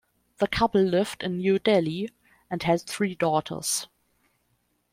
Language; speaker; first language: English; non-native, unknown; German